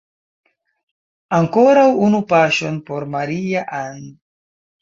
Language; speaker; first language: Esperanto; non-native, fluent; Chinese